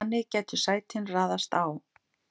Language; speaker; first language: Icelandic; native; Icelandic